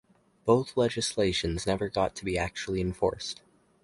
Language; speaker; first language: English; native; English